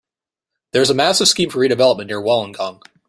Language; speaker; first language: English; native; English